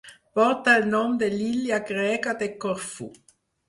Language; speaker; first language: Catalan; non-native, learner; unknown